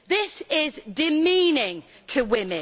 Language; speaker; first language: English; native; English